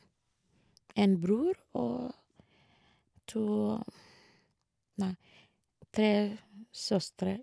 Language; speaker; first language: Norwegian; non-native, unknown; Ga